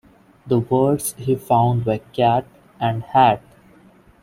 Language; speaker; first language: English; non-native, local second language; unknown